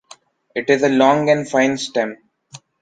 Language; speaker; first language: English; non-native, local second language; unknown